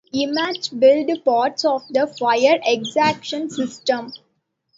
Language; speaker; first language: English; non-native, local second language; Tamil